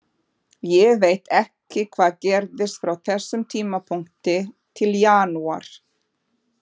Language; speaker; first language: Icelandic; non-native, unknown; Portuguese